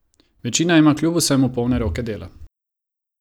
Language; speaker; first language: Slovenian; non-native, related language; Croatian